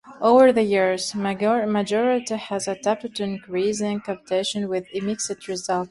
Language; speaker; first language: English; non-native, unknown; Turkmen